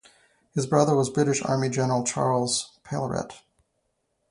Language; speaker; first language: English; native; English